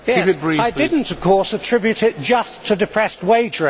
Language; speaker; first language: English; native; English